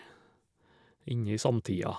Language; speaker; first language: Norwegian; native; Norwegian